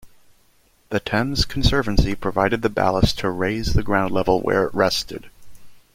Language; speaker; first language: English; native; English